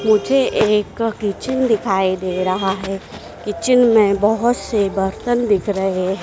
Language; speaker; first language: Hindi; native; Hindi